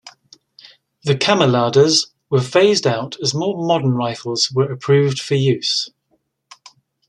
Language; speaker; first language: English; native; English